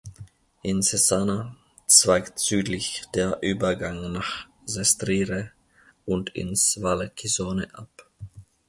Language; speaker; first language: German; non-native, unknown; Finnish